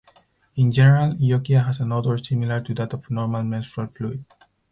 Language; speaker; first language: English; non-native, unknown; Spanish